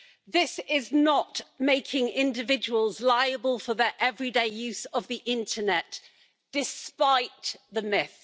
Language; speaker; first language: English; native; English